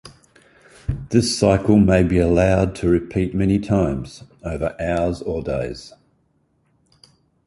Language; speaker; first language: English; native; English